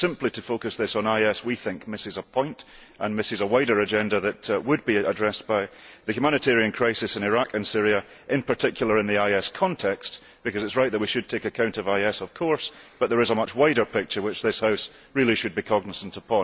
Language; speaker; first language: English; early bilingual, heritage; English